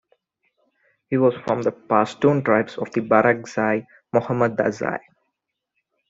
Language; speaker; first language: English; non-native, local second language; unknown